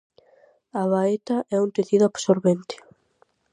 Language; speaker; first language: Galician; native; Galician